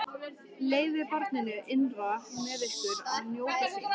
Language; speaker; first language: Icelandic; native; Icelandic